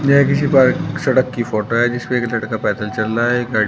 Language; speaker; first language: Hindi; native; Hindi